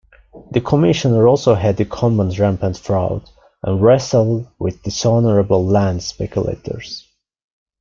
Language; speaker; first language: English; non-native, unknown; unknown